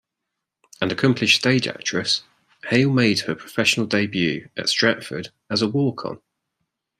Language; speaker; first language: English; native; English